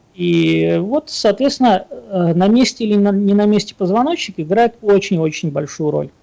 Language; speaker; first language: Russian; native; Russian